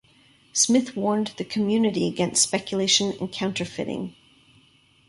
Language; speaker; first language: English; native; English